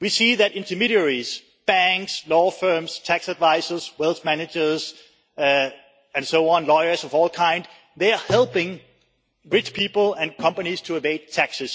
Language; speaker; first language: English; non-native, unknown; Danish